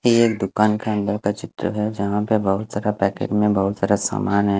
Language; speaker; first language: Hindi; non-native, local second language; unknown